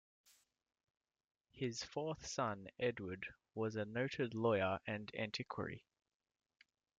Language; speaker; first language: English; native; English